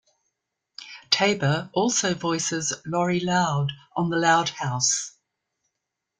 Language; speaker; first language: English; native; English